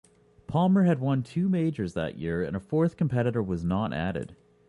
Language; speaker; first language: English; native; English